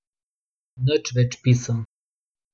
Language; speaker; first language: Slovenian; non-native, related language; Bosnian